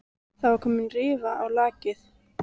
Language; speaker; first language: Icelandic; native; Icelandic